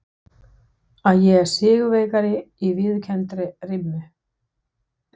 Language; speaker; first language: Icelandic; non-native, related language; Danish